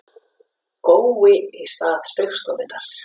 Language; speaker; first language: Icelandic; native; Icelandic